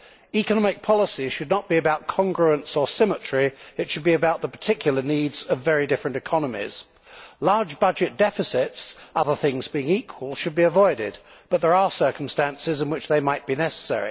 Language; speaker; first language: English; native; English